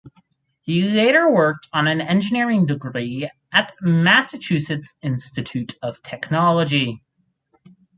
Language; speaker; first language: English; native; English